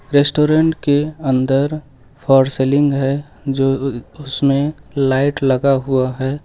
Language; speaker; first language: Hindi; native; Hindi